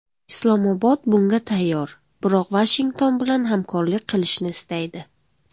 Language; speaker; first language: Uzbek; non-native, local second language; Tajik